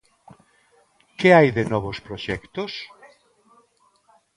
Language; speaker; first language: Galician; non-native, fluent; Spanish